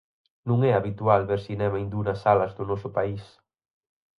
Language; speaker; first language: Galician; native; Galician